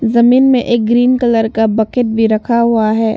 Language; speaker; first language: Hindi; non-native, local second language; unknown